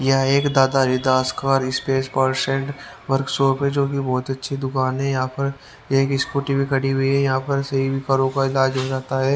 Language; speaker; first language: Hindi; native; Hindi